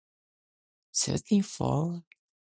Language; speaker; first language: English; non-native, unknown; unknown